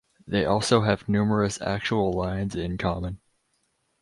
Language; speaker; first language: English; native; English